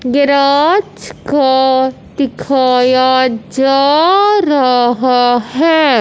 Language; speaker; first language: Hindi; non-native, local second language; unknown